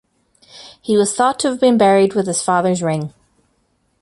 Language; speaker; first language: English; native; English